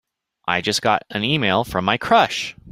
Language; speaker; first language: English; native; English